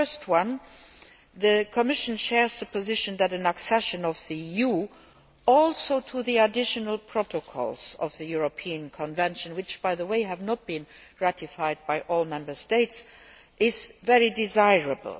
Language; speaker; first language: English; non-native, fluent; Luxembourgish